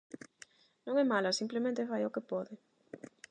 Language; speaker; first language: Galician; non-native, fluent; Spanish